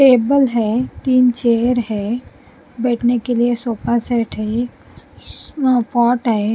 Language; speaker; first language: Hindi; non-native, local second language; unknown